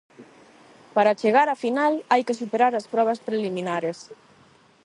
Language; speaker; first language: Galician; non-native, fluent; Spanish